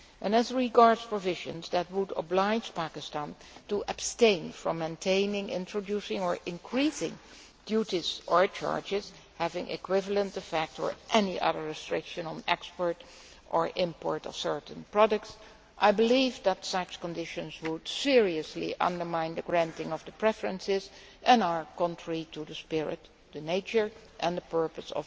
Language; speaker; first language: English; non-native, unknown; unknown